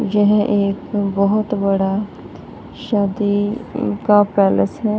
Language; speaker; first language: Hindi; non-native, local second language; Punjabi